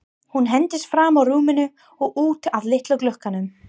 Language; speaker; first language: Icelandic; non-native, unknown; English